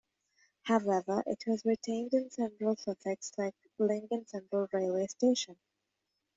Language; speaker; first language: English; native; English